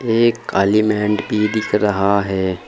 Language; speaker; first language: Hindi; native; Hindi